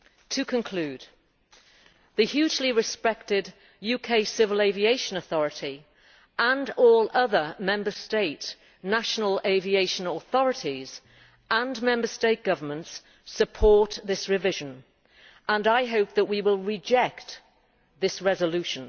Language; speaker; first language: English; native; English